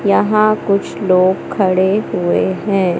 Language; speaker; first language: Hindi; native; Hindi